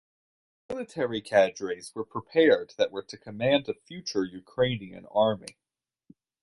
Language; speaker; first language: English; native; English